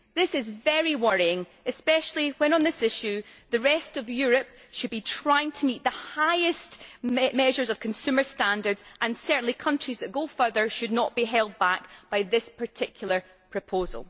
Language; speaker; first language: English; native; English